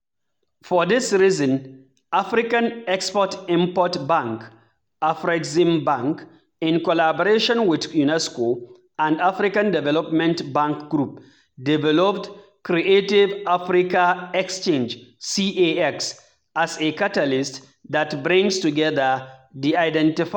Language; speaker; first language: English; non-native, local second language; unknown